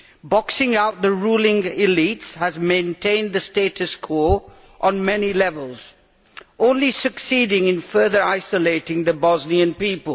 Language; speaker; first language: English; native; English